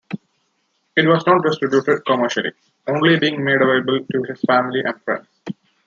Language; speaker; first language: English; non-native, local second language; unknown